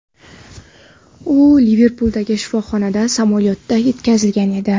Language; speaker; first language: Uzbek; non-native, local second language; Kara-Kalpak